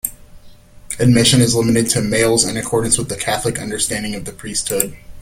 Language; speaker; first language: English; native; English